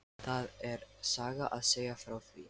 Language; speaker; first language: Icelandic; non-native, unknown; Lithuanian